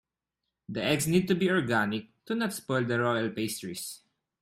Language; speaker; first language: English; non-native, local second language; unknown